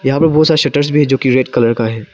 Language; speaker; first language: Hindi; non-native, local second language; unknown